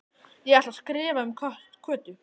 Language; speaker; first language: Icelandic; native; Icelandic